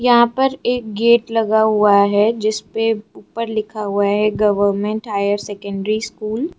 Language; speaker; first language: Hindi; non-native, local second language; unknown